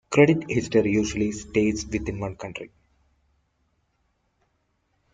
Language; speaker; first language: English; non-native, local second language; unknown